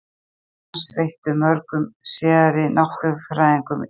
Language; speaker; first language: Icelandic; native; Icelandic